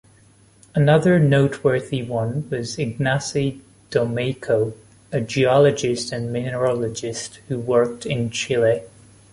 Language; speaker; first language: English; non-native, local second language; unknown